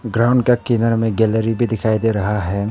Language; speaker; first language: Hindi; non-native, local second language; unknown